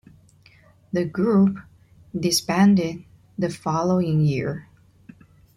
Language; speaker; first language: English; non-native, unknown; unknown